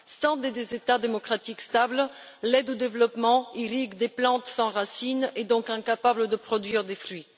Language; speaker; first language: French; non-native, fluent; Bulgarian